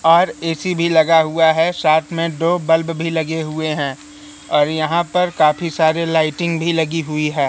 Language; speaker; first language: Hindi; native; Hindi